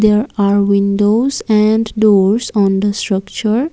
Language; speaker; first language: English; non-native, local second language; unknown